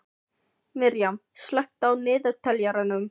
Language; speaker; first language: Icelandic; non-native, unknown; Filipino